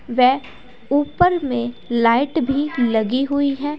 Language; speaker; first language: Hindi; native; Hindi